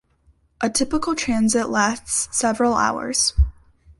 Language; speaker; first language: English; native; English